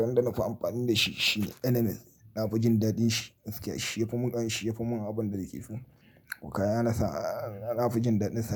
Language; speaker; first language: Hausa; native; Hausa